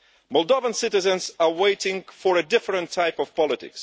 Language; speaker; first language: English; non-native, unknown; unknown